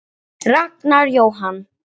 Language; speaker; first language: Icelandic; non-native, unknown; English